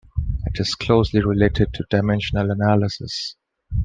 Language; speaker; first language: English; non-native, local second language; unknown